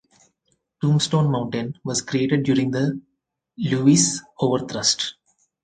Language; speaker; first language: English; non-native, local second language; Telugu